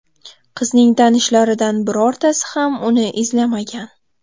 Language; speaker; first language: Uzbek; native; Uzbek